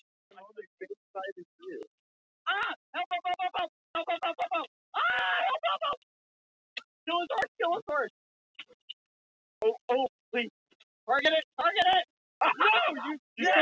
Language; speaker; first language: Icelandic; non-native, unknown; English